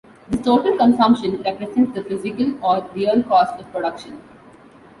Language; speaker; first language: English; non-native, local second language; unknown